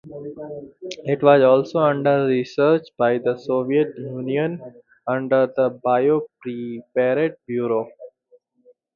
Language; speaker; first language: English; native; English